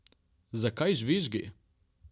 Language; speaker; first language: Slovenian; non-native, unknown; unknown